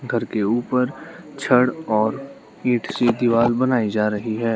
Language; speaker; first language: Hindi; non-native, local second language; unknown